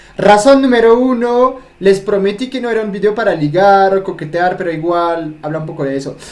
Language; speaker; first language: Spanish; non-native, fluent; French